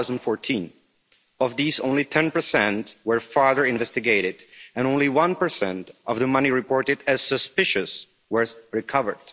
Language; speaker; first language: English; non-native, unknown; Czech